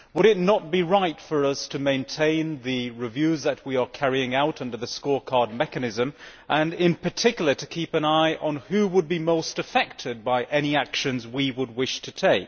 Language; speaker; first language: English; native; English